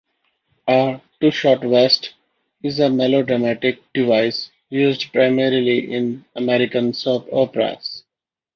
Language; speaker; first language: English; non-native, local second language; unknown